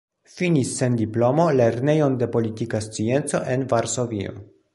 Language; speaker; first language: Esperanto; non-native, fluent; Polish